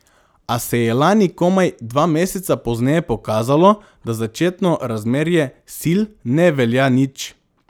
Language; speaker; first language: Slovenian; non-native, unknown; Macedonian